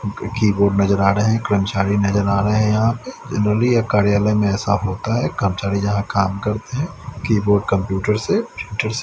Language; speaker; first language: Hindi; native; Hindi